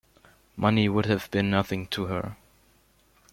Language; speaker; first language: English; non-native, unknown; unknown